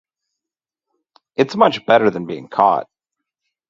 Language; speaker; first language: English; native; English